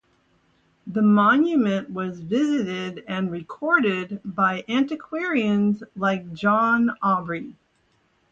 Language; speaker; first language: English; native; English